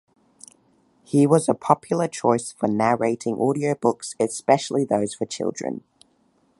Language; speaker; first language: English; native; English